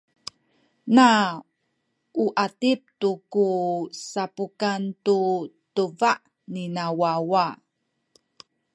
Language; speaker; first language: Sakizaya; native; Sakizaya